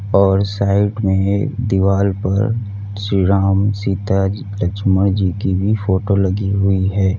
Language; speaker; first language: Hindi; native; Hindi